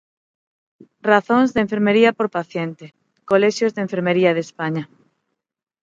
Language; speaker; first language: Galician; non-native, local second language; Spanish